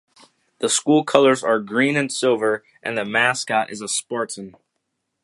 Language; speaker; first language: English; native; English